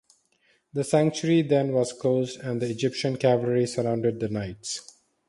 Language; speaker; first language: English; non-native, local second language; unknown